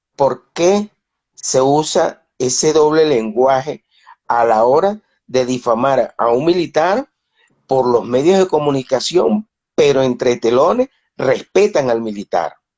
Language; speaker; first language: Spanish; native; Spanish